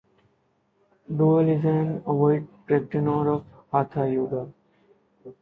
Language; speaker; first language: English; non-native, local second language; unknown